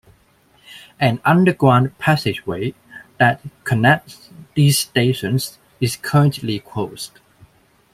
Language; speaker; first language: English; non-native, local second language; Cantonese